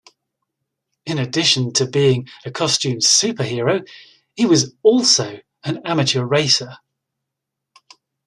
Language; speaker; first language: English; native; English